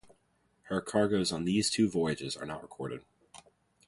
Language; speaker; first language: English; native; English